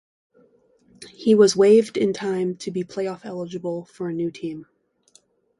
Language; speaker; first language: English; native; English